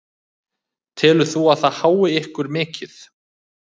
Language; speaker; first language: Icelandic; native; Icelandic